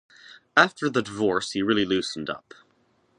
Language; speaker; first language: English; native; English